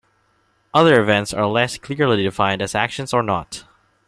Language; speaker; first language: English; non-native, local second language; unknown